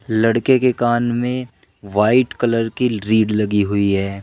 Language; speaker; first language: Hindi; native; Hindi